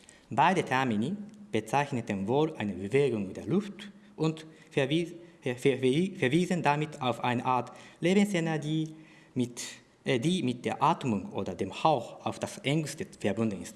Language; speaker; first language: German; non-native, fluent; Japanese